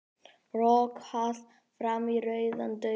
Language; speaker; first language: Icelandic; native; Icelandic